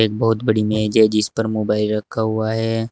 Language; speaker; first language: Hindi; native; Hindi